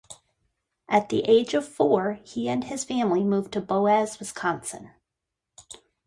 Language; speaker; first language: English; native; English